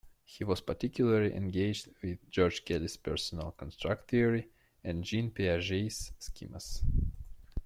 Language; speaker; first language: English; non-native, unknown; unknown